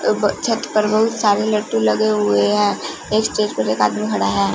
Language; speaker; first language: Hindi; non-native, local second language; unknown